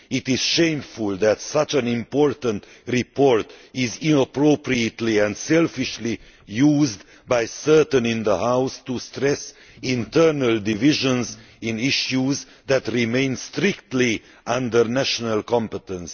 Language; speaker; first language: English; non-native, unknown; Hungarian